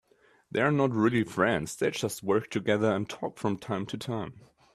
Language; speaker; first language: English; native; English